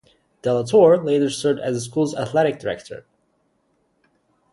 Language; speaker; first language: English; native; English